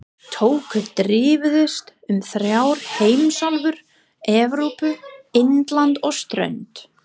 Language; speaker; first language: Icelandic; non-native, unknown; English